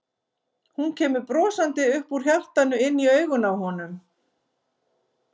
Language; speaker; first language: Icelandic; native; Icelandic